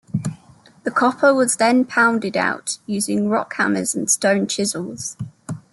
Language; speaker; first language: English; native; English